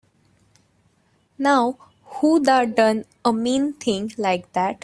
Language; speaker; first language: English; non-native, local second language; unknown